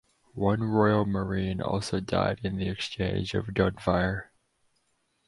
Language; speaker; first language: English; native; English